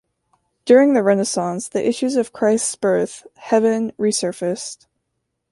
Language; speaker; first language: English; native; English